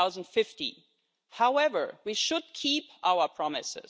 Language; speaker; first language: English; non-native, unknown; German